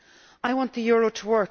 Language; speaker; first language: English; native; English